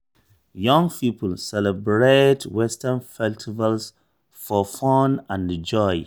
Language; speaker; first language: English; non-native, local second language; Hausa